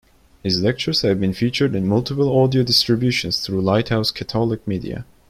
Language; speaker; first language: English; non-native, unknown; Turkish